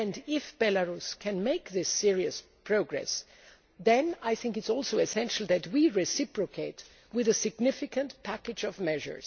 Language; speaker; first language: English; non-native, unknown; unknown